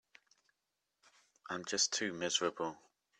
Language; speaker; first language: English; native; English